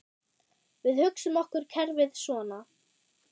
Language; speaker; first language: Icelandic; non-native, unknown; German